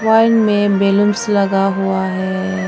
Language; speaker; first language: Hindi; non-native, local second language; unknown